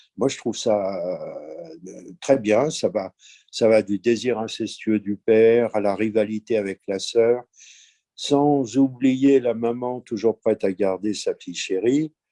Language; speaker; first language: French; native; French